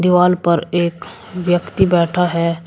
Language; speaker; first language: Hindi; native; Hindi